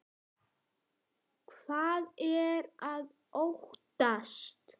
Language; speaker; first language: Icelandic; native; Icelandic